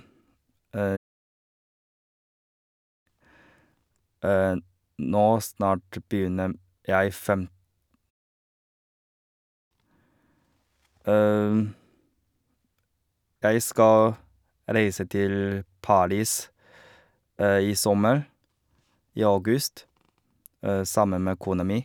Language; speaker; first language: Norwegian; non-native, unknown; Chinese